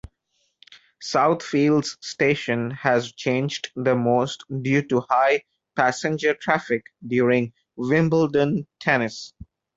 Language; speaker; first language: English; non-native, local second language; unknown